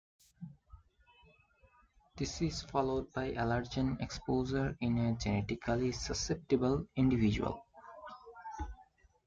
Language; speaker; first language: English; non-native, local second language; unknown